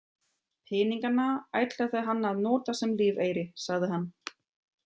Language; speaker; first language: Icelandic; non-native, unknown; German